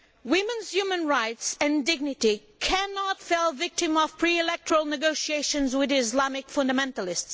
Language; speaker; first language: English; non-native, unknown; Portuguese